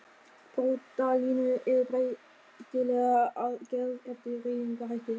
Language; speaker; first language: Icelandic; non-native, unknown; German